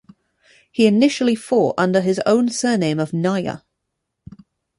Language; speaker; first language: English; native; English